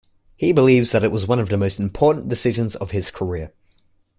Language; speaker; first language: English; native; English